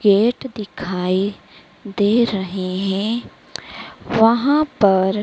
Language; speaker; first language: Hindi; native; Hindi